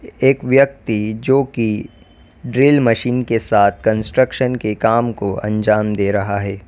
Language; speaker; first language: Hindi; native; Hindi